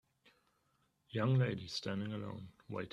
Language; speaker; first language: English; non-native, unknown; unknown